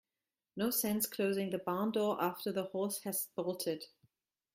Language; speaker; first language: English; non-native, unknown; German